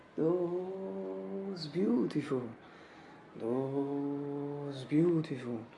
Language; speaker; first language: English; non-native, fluent; Italian